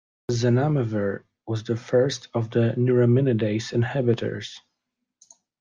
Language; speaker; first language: English; non-native, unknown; Polish